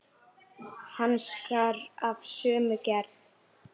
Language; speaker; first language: Icelandic; native; Icelandic